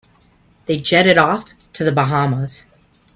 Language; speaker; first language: English; native; English